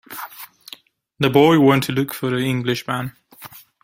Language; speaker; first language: English; native; English